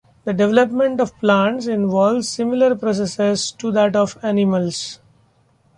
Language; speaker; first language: English; non-native, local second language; Marathi